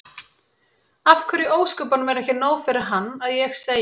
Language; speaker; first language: Icelandic; native; Icelandic